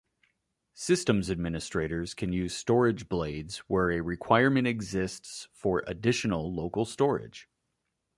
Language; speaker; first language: English; native; English